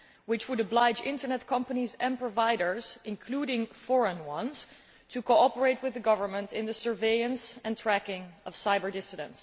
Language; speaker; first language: English; non-native, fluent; Dutch